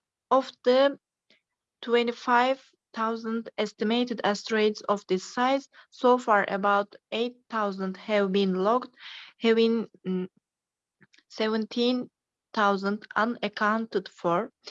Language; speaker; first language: English; non-native, learner; Turkish